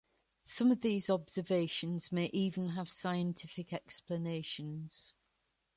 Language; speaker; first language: English; native; English